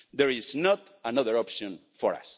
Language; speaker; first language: English; non-native, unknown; Spanish